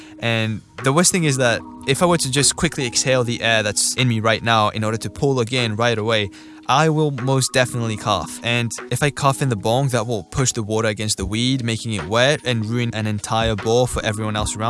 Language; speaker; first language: English; native; English